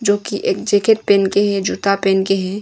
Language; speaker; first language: Hindi; non-native, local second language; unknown